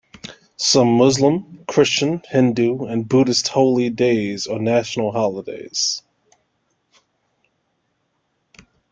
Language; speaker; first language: English; native; English